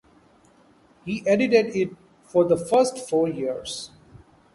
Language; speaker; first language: English; non-native, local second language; Hindi